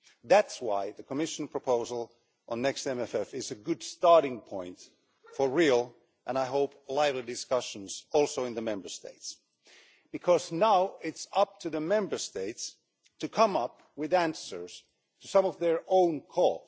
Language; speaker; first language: English; non-native, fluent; Finnish